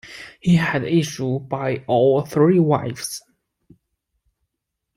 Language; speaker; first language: English; non-native, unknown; Chinese